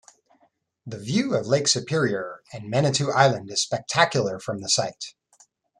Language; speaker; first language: English; native; English